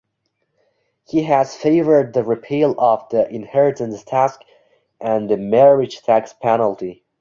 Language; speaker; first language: English; non-native, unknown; Uzbek